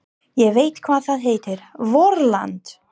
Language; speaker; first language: Icelandic; non-native, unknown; English